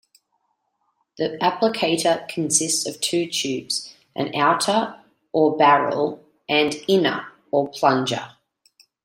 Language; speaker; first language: English; native; English